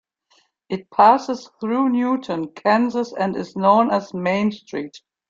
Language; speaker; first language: English; non-native, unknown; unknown